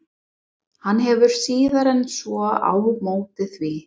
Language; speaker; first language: Icelandic; non-native, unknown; English